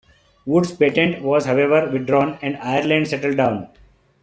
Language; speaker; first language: English; non-native, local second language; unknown